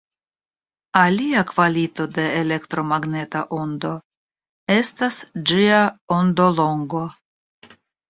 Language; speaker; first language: Esperanto; non-native, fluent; Russian